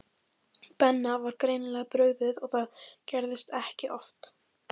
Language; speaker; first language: Icelandic; native; Icelandic